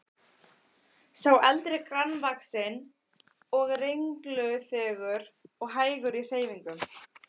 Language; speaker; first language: Icelandic; native; Icelandic